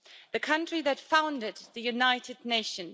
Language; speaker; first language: English; native; English